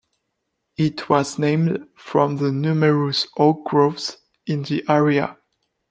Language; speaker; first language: English; non-native, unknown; French